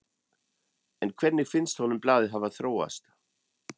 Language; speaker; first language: Icelandic; non-native, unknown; German